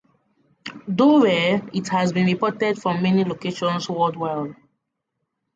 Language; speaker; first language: English; non-native, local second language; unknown